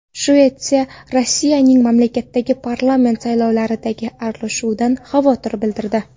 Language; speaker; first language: Uzbek; non-native, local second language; Kara-Kalpak